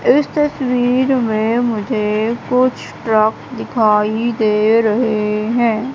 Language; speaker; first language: Hindi; native; Hindi